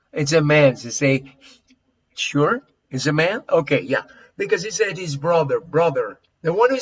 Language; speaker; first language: English; non-native, fluent; Spanish